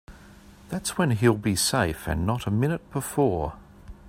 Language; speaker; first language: English; native; English